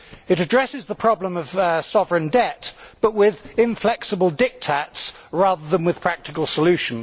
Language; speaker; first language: English; native; English